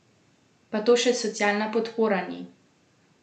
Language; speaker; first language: Slovenian; native; Slovenian